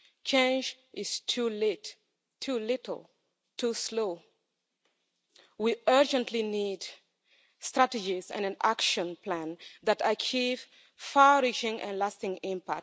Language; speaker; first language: English; non-native, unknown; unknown